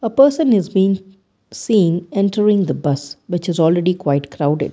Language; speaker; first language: English; non-native, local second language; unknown